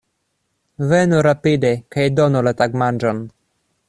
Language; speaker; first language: Esperanto; non-native, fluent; Russian